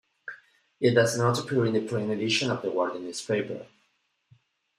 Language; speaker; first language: English; non-native, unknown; Spanish